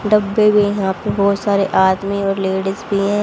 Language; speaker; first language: Hindi; native; Hindi